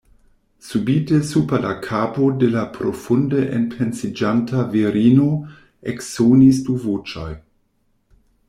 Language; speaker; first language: Esperanto; non-native, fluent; German